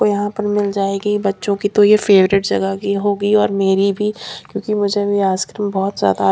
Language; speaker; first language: Hindi; non-native, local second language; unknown